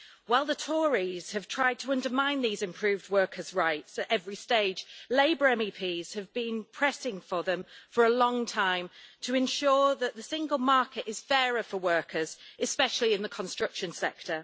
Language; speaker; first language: English; native; English